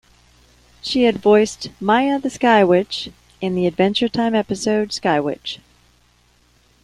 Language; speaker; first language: English; native; English